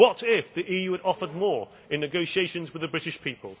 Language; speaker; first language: English; native; English